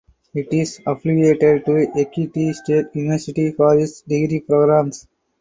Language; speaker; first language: English; non-native, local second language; Tamil